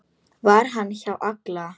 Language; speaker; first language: Icelandic; non-native, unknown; Polish